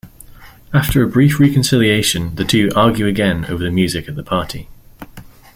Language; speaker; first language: English; native; English